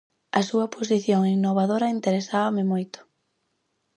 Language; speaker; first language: Galician; native; Galician